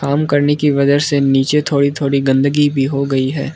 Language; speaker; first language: Hindi; non-native, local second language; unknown